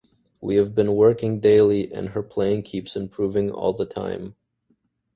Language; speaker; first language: English; native; English